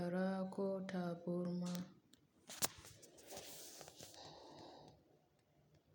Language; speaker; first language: Hausa; native; Hausa